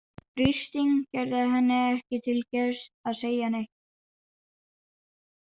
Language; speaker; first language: Icelandic; non-native, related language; Danish